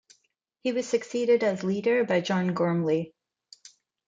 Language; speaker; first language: English; non-native, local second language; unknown